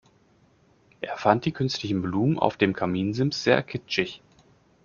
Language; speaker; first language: German; native; German